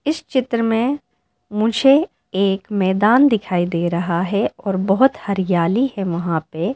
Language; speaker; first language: Hindi; non-native, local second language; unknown